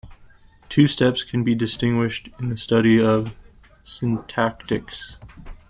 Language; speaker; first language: English; native; English